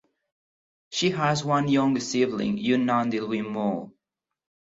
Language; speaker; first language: English; non-native, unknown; Catalan